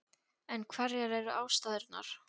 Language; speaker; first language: Icelandic; non-native, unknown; Polish